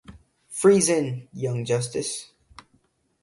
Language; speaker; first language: English; native; English